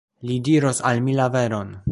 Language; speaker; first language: Esperanto; non-native, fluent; Polish